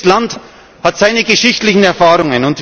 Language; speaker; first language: German; native; German